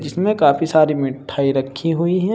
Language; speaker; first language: Hindi; native; Hindi